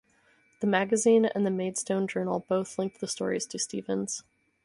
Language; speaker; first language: English; native; English